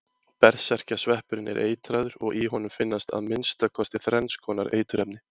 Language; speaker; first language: Icelandic; native; Icelandic